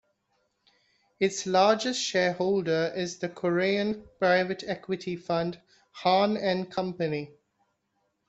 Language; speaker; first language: English; non-native, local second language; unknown